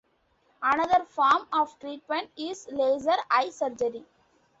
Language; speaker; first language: English; non-native, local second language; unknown